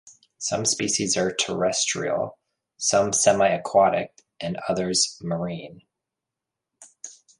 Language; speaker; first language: English; native; English